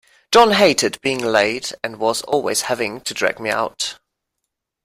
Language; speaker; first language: English; non-native, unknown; German